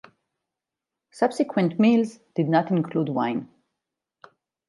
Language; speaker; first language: English; non-native, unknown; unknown